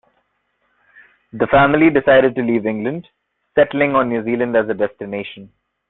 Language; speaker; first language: English; non-native, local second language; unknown